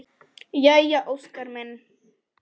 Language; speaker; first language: Icelandic; non-native, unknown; Polish